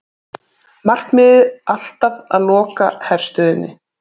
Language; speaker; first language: Icelandic; native; Icelandic